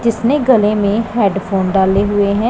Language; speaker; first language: Hindi; non-native, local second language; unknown